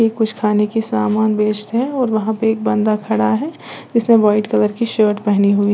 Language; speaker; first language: Hindi; native; Hindi